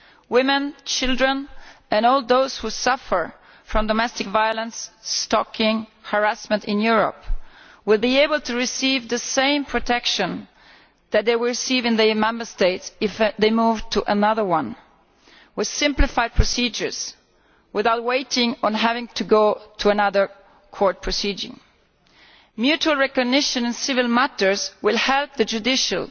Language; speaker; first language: English; non-native, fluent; Italian